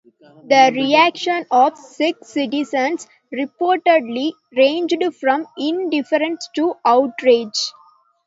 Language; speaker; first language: English; non-native, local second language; Tamil